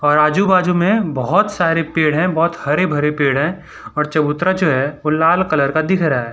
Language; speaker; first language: Hindi; non-native, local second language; Gujarati